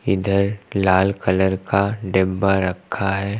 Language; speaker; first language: Hindi; native; Hindi